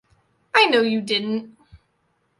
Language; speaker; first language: English; native; English